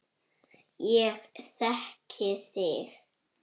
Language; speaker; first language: Icelandic; native; Icelandic